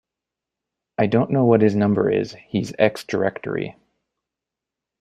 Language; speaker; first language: English; native; English